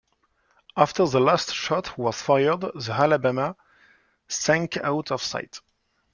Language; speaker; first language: English; non-native, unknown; French